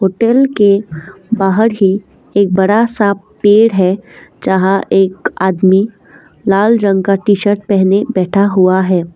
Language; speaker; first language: Hindi; non-native, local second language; Assamese